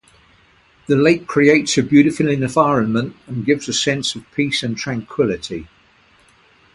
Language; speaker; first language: English; native; English